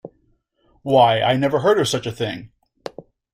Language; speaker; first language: English; native; English